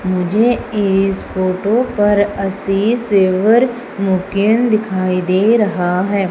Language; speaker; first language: Hindi; native; Hindi